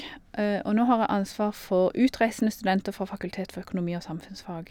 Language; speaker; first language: Norwegian; native; Norwegian